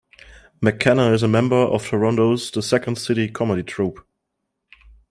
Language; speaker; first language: English; non-native, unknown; German